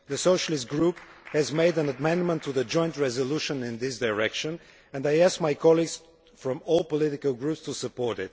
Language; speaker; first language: English; non-native, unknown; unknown